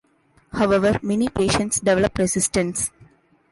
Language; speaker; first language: English; non-native, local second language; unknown